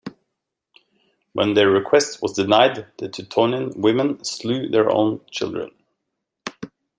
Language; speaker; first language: English; native; English